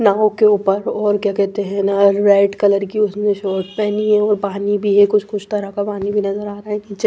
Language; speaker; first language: Hindi; non-native, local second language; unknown